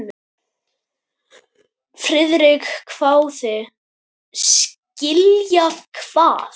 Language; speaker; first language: Icelandic; native; Icelandic